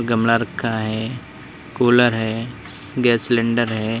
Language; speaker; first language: Hindi; native; Hindi